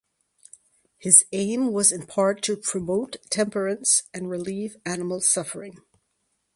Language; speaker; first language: English; native; English